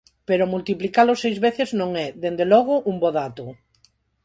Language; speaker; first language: Galician; non-native, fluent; Spanish